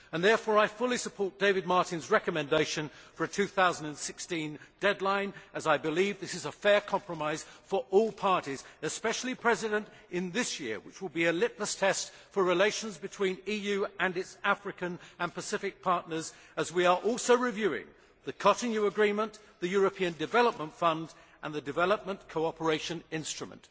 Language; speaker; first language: English; native; English